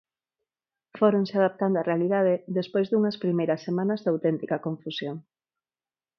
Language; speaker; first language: Galician; non-native, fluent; Spanish